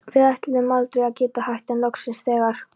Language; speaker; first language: Icelandic; non-native, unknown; Polish